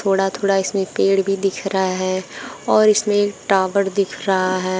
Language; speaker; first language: Hindi; native; Hindi